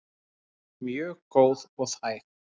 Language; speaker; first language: Icelandic; native; Icelandic